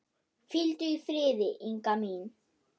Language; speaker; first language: Icelandic; non-native, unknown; German